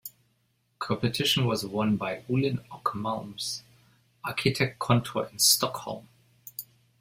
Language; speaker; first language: English; non-native, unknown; German